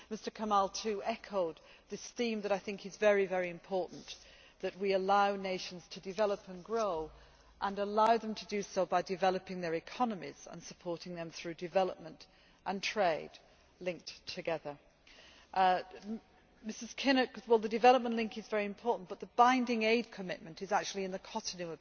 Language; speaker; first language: English; native; English